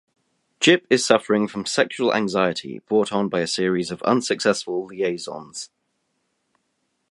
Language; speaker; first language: English; native; English